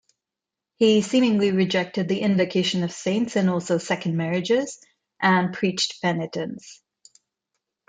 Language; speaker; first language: English; non-native, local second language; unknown